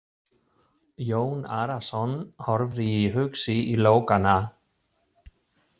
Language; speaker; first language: Icelandic; non-native, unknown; German